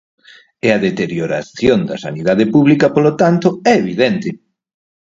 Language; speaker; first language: Galician; native; Galician